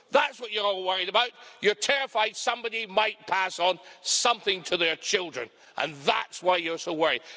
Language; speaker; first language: English; native; English